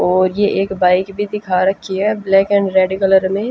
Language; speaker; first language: Hindi; native; Hindi